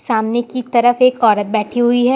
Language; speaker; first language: Hindi; native; Hindi